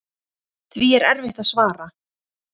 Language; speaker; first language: Icelandic; native; Icelandic